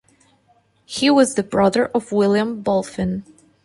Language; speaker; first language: English; non-native, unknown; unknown